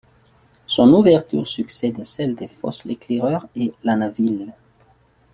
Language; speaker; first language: French; non-native, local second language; Malagasy